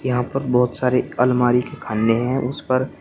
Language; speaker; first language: Hindi; native; Hindi